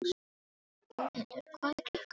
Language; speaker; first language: Icelandic; non-native, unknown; Filipino